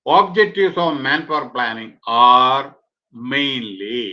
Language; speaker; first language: English; non-native, local second language; Malayalam